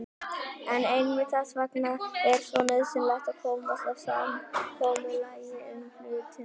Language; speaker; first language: Icelandic; native; Icelandic